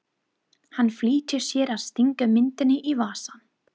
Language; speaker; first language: Icelandic; non-native, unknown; English